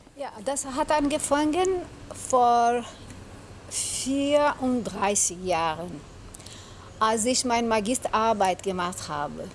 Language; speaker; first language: German; non-native, fluent; Portuguese